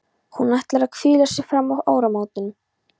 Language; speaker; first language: Icelandic; non-native, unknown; Polish